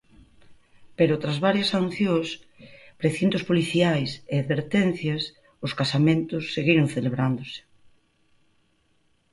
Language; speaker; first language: Galician; native; Galician